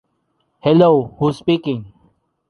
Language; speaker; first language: English; non-native, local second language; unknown